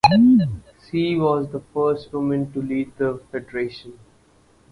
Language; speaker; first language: English; non-native, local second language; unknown